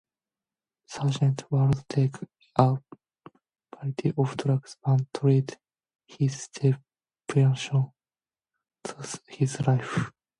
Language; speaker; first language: English; non-native, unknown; Korean